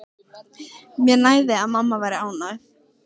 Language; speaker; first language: Icelandic; native; Icelandic